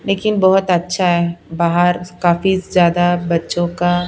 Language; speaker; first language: Hindi; non-native, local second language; Punjabi